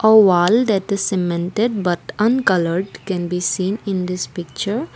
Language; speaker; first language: English; non-native, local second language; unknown